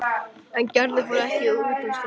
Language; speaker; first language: Icelandic; native; Icelandic